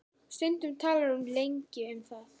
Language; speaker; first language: Icelandic; native; Icelandic